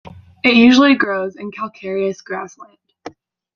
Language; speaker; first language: English; native; English